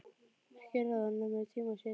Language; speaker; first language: Icelandic; native; Icelandic